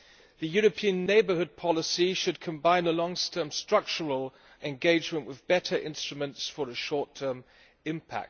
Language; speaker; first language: English; non-native, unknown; German